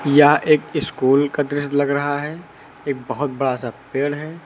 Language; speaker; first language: Hindi; native; Hindi